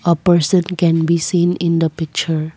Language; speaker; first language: English; non-native, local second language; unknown